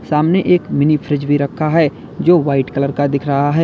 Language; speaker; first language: Hindi; native; Hindi